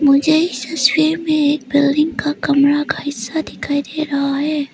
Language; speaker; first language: Hindi; early bilingual, other home language; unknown